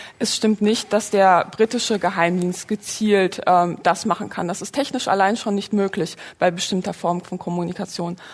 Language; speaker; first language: German; early bilingual, other home language; Polish